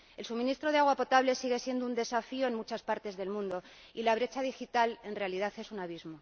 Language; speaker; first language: Spanish; native; Spanish